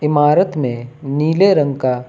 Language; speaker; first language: Hindi; native; Hindi